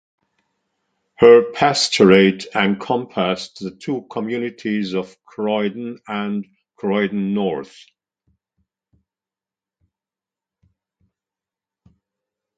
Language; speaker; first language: English; non-native, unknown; German